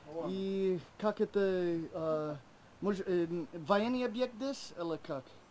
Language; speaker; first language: Russian; non-native, learner; English